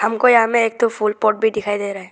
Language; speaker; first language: Hindi; non-native, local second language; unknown